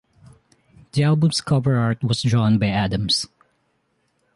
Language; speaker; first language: English; non-native, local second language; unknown